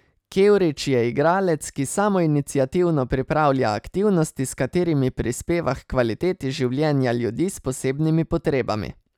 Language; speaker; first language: Slovenian; native; Slovenian